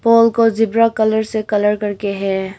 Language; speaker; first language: Hindi; early bilingual, other home language; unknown